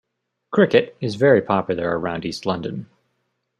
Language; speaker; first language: English; native; English